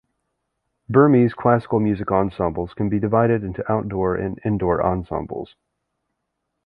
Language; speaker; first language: English; native; English